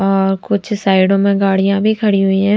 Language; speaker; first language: Hindi; non-native, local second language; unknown